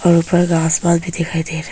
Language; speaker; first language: Hindi; early bilingual, other home language; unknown